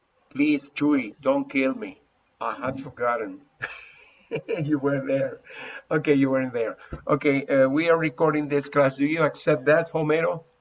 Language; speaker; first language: English; non-native, fluent; Spanish